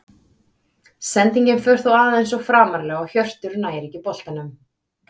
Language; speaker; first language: Icelandic; native; Icelandic